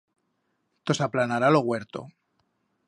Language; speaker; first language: Aragonese; native; Aragonese